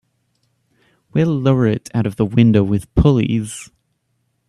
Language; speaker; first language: English; native; English